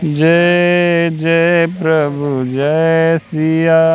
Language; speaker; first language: Hindi; native; Hindi